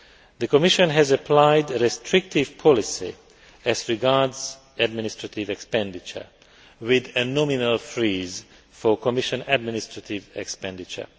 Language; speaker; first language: English; non-native, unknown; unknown